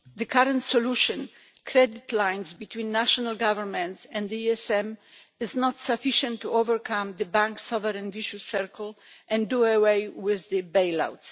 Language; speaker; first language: English; non-native, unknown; Polish